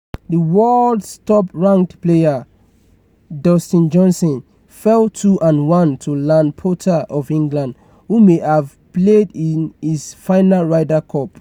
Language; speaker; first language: English; non-native, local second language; Yoruba